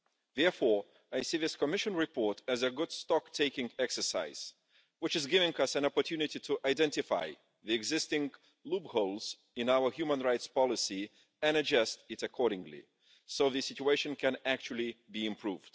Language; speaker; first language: English; non-native, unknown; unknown